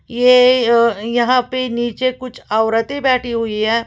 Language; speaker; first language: Hindi; native; Hindi